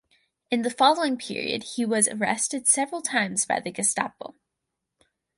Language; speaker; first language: English; native; English